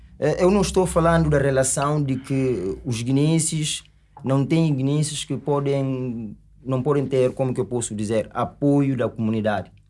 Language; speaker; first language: Portuguese; non-native, local second language; Upper Guinea Crioulo